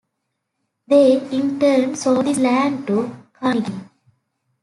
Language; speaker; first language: English; native; English